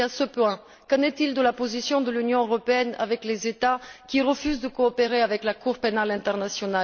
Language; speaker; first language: French; non-native, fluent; Bulgarian